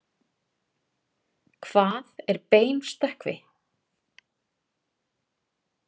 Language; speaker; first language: Icelandic; native; Icelandic